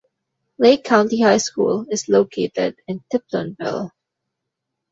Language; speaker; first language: English; non-native, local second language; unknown